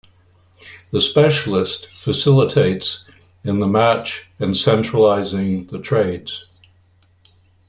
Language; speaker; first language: English; native; English